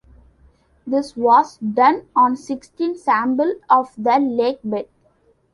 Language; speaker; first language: English; non-native, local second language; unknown